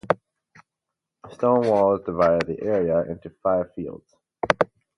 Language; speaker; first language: English; native; English